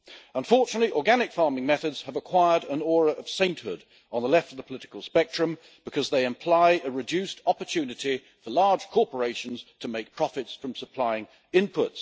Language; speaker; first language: English; native; English